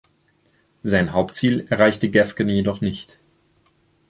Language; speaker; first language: German; native; German